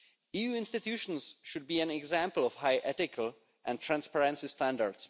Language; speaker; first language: English; non-native, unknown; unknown